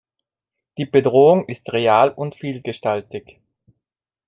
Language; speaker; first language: German; non-native, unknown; Italian